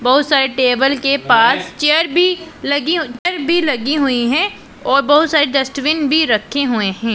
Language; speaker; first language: Hindi; non-native, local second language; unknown